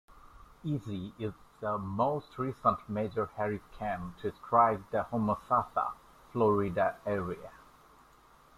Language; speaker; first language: English; native; English